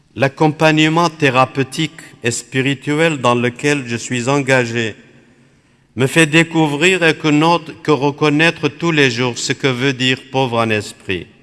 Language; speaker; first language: French; non-native, fluent; Aramaic